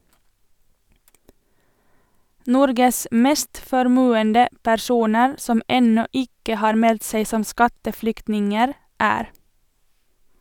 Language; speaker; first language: Norwegian; non-native, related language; Swedish